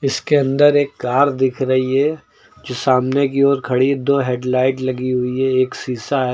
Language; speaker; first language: Hindi; native; Hindi